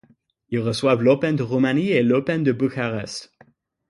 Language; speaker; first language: French; non-native, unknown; English